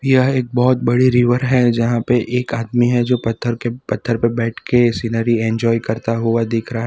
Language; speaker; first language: Hindi; non-native, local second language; Gujarati